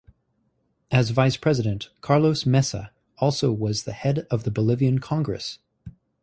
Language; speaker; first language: English; native; English